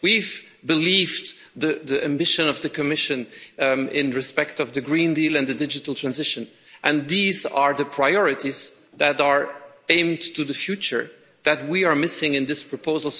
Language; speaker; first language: English; non-native, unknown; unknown